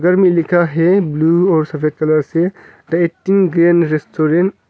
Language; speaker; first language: Hindi; non-native, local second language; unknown